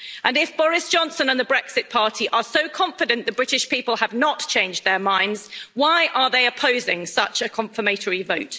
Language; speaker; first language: English; native; English